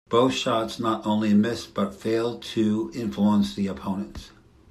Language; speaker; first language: English; native; English